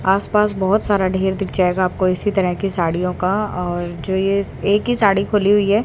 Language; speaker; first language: Hindi; native; Hindi